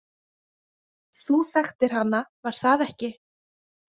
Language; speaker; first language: Icelandic; native; Icelandic